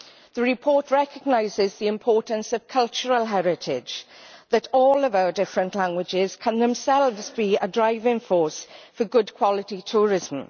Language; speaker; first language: English; native; English